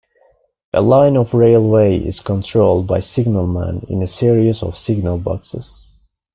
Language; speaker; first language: English; non-native, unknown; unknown